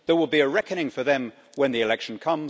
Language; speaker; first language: English; native; English